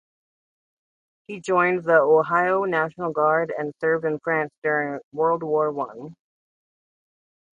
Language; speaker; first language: English; native; English